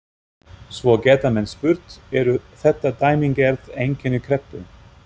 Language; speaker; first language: Icelandic; non-native, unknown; German